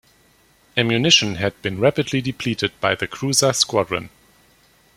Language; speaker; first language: English; non-native, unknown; German